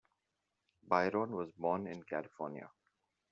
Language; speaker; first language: English; non-native, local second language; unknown